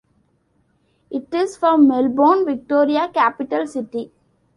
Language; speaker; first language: English; non-native, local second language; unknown